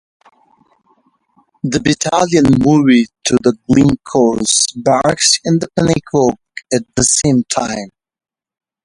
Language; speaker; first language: English; non-native, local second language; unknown